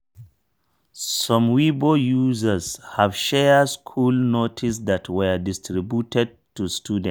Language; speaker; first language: English; non-native, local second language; Hausa